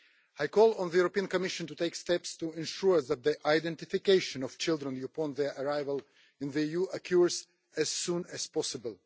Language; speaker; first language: English; non-native, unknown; Russian